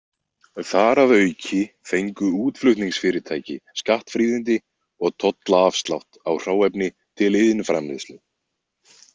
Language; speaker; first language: Icelandic; native; Icelandic